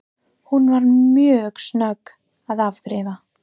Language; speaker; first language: Icelandic; non-native, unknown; English